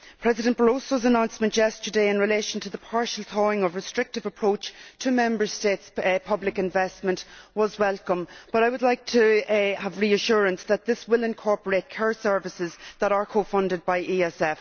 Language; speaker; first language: English; native; English